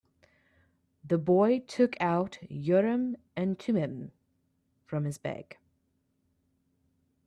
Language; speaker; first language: English; native; English